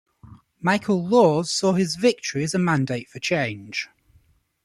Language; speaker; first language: English; native; English